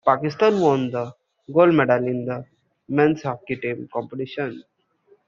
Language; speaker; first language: English; non-native, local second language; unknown